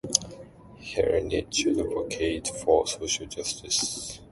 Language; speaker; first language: English; non-native, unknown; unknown